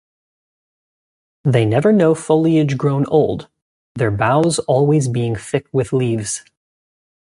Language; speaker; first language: English; native; English